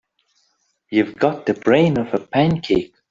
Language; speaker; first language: English; non-native, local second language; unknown